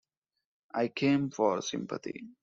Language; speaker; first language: English; non-native, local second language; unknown